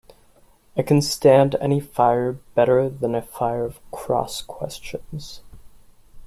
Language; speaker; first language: English; non-native, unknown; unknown